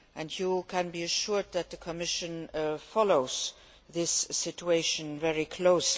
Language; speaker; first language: English; non-native, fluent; Luxembourgish